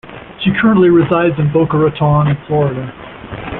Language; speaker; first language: English; native; English